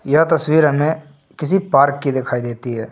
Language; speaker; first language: Hindi; native; Hindi